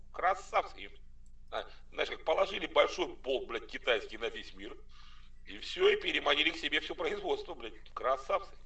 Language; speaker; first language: Russian; native; Russian